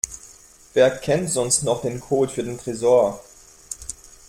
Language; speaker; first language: German; non-native, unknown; French